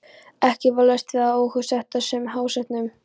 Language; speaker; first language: Icelandic; non-native, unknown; Polish